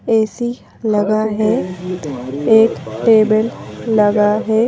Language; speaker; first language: Hindi; native; Hindi